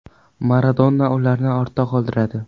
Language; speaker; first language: Uzbek; non-native, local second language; Kara-Kalpak